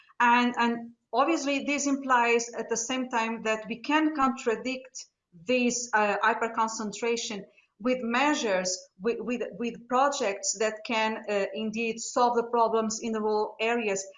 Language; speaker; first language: English; non-native, fluent; Portuguese